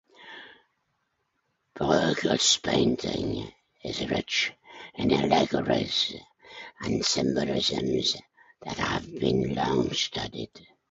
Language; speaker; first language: English; native; English